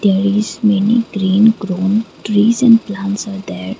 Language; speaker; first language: English; non-native, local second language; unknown